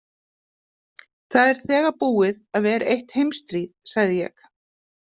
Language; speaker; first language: Icelandic; native; Icelandic